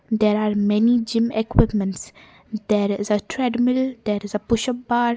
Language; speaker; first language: English; non-native, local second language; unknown